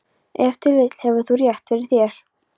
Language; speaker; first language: Icelandic; non-native, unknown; Polish